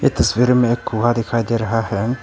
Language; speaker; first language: Hindi; early bilingual, other home language; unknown